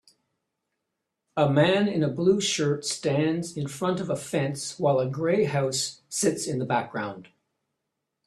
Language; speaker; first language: English; native; English